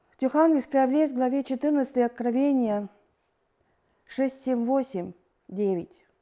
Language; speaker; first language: Russian; non-native, fluent; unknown